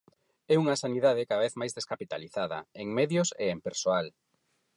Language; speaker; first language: Galician; non-native, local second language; Spanish